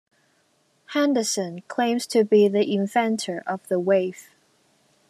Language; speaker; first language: English; non-native, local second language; Cantonese